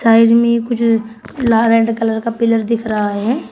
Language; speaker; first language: Hindi; native; Hindi